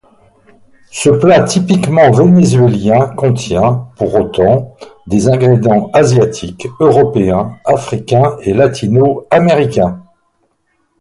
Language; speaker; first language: French; native; French